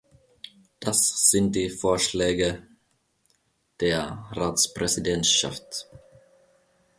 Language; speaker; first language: German; non-native, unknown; Finnish